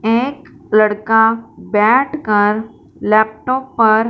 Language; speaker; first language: Hindi; non-native, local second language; Punjabi